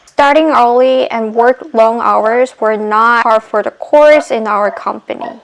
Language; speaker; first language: English; non-native, fluent; Korean